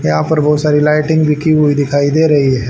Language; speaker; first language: Hindi; native; Hindi